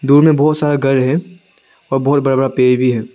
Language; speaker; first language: Hindi; non-native, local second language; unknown